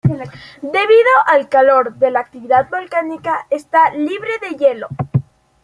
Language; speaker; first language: Spanish; native; Spanish